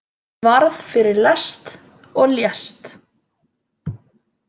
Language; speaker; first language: Icelandic; native; Icelandic